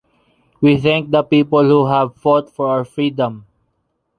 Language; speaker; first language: English; non-native, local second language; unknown